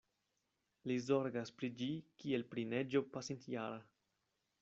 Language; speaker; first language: Esperanto; non-native, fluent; Spanish